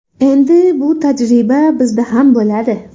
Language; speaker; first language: Uzbek; native; Uzbek